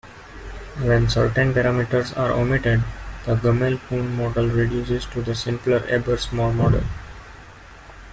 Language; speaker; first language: English; non-native, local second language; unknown